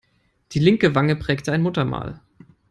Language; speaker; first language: English; non-native, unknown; German